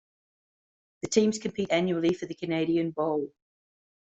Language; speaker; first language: English; native; English